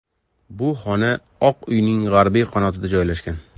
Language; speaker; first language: Uzbek; native; Uzbek